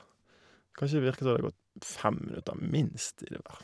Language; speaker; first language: Norwegian; native; Norwegian